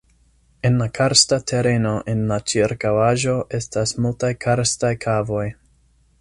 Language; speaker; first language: Esperanto; non-native, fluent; English